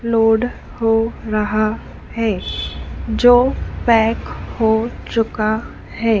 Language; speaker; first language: Hindi; native; Hindi